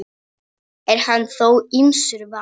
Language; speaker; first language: Icelandic; non-native, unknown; Polish